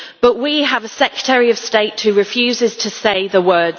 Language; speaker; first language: English; native; English